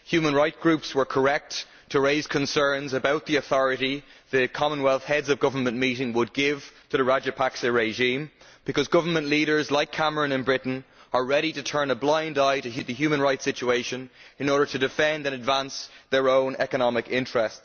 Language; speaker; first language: English; native; English